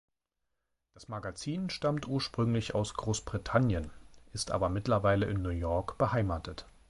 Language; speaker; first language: German; native; German